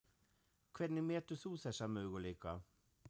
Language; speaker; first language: Icelandic; non-native, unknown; German